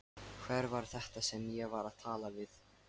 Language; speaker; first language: Icelandic; non-native, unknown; Lithuanian